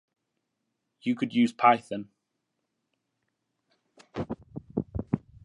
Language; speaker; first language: English; native; English